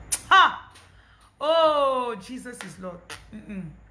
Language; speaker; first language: English; non-native, local second language; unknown